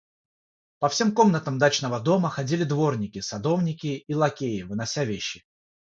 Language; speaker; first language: Russian; non-native, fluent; Georgian